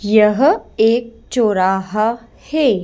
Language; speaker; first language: Hindi; native; Hindi